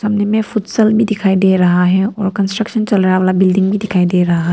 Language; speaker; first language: Hindi; non-native, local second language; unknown